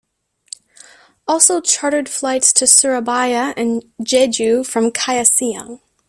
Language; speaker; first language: English; native; English